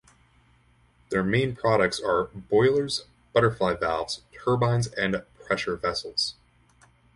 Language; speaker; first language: English; native; English